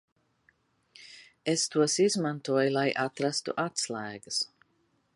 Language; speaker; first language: Latvian; early bilingual, heritage; Latvian